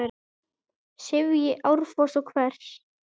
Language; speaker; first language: Icelandic; native; Icelandic